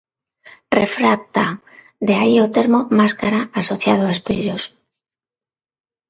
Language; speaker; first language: Galician; non-native, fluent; Spanish